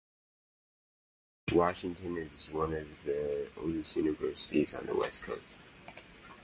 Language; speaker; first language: English; native; English